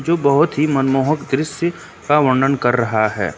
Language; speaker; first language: Hindi; native; Hindi